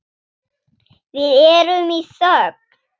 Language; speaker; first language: Icelandic; non-native, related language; Swedish